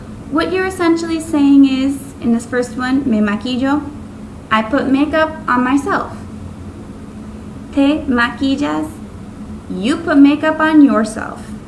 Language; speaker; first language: English; native; English